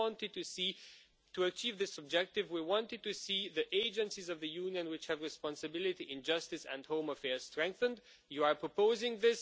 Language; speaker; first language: English; non-native, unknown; Romanian